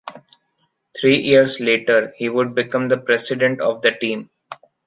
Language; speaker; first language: English; non-native, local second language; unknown